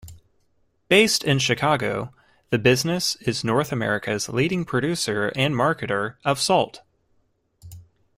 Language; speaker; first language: English; native; English